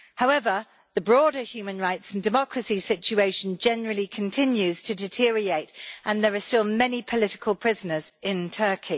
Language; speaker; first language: English; native; English